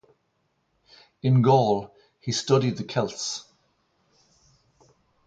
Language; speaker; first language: English; native; English